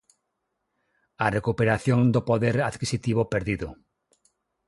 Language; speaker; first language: Galician; non-native, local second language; Spanish